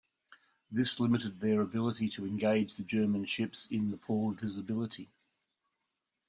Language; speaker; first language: English; native; English